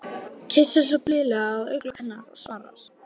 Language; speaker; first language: Icelandic; native; Icelandic